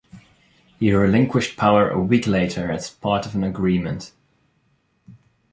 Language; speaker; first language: English; non-native, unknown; Dutch